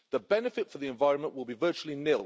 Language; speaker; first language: English; native; English